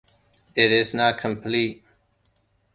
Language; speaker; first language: English; non-native, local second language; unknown